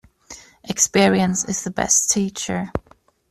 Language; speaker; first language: English; native; English